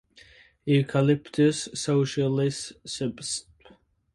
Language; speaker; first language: English; native; English